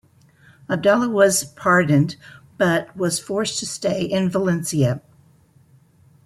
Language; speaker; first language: English; native; English